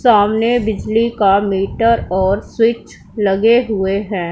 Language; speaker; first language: Hindi; non-native, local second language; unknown